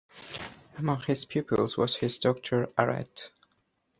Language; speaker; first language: English; non-native, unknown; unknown